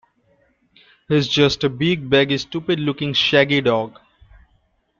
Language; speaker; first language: English; non-native, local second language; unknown